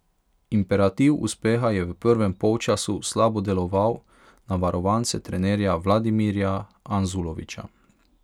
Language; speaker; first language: Slovenian; non-native, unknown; Hungarian